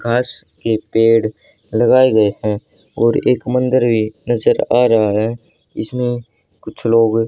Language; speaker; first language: Hindi; native; Hindi